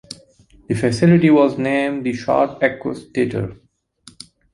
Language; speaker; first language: English; native; English